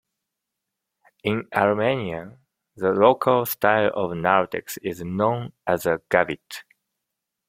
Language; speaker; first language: English; non-native, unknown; Japanese